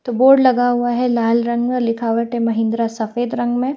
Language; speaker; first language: Hindi; native; Hindi